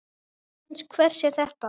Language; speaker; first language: Icelandic; native; Icelandic